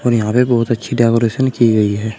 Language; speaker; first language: Hindi; native; Hindi